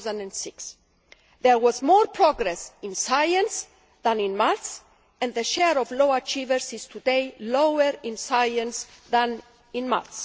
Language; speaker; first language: English; non-native, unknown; Greek